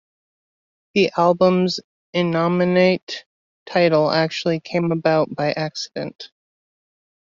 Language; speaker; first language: English; native; English